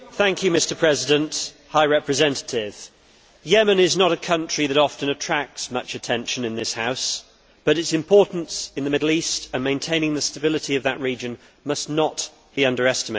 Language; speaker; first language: English; native; English